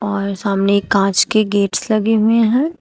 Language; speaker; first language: Hindi; native; Hindi